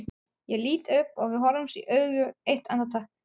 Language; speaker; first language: Icelandic; non-native, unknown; German